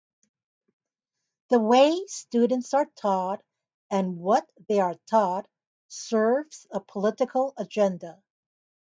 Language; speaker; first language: English; native; English